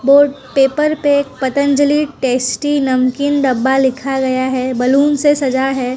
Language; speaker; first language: Hindi; non-native, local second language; Gujarati